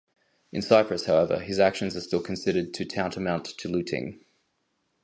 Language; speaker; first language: English; native; English